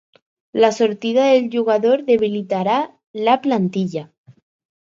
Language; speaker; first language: Catalan; non-native, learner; Spanish